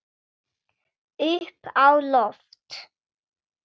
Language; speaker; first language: Icelandic; non-native, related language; Swedish